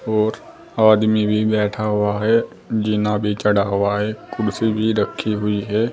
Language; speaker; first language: Hindi; native; Hindi